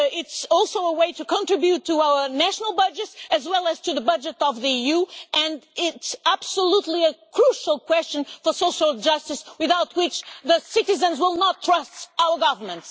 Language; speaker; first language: English; non-native, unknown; Portuguese